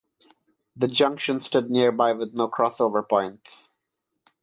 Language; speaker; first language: English; non-native, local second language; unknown